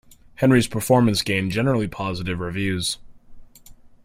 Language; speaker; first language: English; native; English